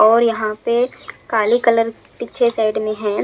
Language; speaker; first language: Hindi; non-native, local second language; Punjabi